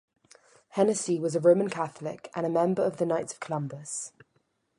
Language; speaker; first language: English; native; English